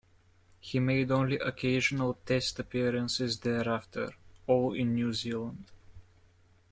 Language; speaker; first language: English; native; English